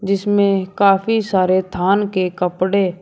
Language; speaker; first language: Hindi; native; Hindi